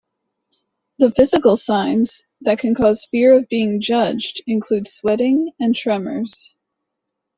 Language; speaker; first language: English; native; English